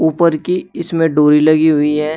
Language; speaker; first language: Hindi; native; Hindi